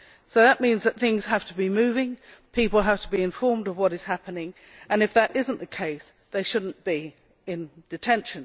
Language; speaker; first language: English; native; English